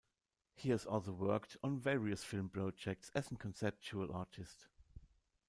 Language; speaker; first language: English; non-native, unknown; German